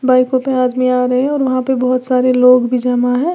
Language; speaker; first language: Hindi; native; Hindi